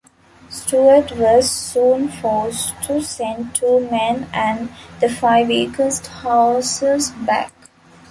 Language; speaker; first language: English; non-native, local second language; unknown